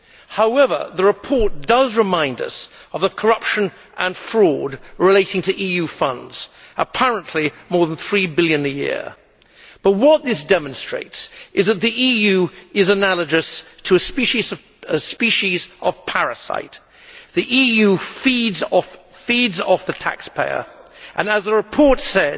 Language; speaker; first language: English; native; English